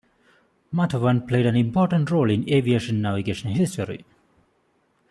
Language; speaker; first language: English; non-native, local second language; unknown